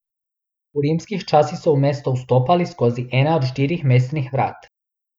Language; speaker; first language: Slovenian; non-native, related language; Bosnian